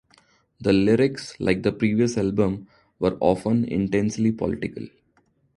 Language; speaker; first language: English; non-native, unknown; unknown